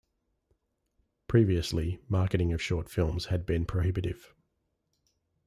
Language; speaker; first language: English; native; English